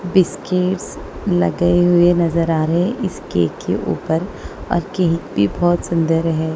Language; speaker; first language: Hindi; non-native, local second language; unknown